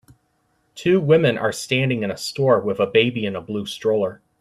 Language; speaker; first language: English; native; English